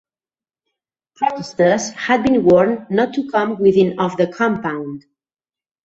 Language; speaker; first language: English; non-native, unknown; Catalan